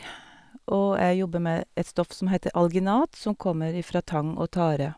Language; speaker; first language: Norwegian; native; Norwegian